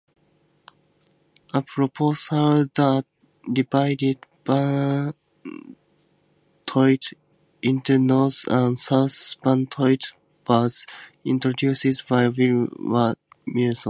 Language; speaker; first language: English; native; English